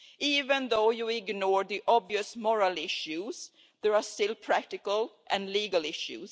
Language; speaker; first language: English; non-native, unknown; Swedish